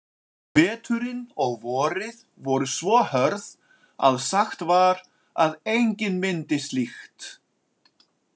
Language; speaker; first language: Icelandic; native; Icelandic